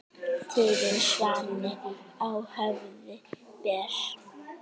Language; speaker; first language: Icelandic; native; Icelandic